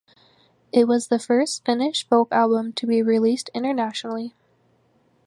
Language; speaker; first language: English; native; English